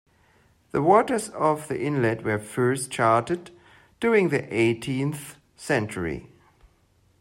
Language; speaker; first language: English; non-native, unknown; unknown